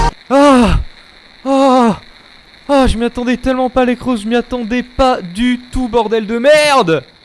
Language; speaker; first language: French; native; French